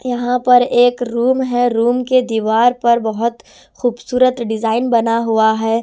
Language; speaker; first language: Hindi; non-native, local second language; Punjabi